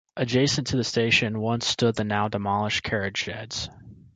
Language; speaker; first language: English; native; English